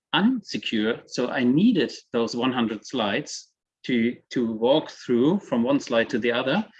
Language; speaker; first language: English; non-native, fluent; German